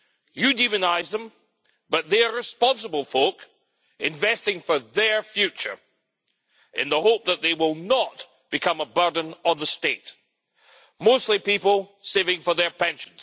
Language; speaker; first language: English; native; English